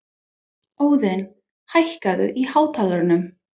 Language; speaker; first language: Icelandic; non-native, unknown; English